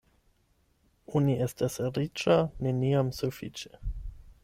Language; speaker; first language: Esperanto; non-native, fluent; German